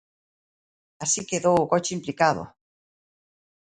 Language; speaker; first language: Galician; native; Galician